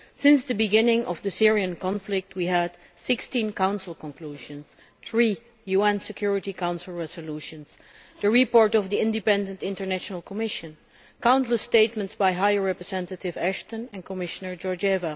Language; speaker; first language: English; non-native, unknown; Dutch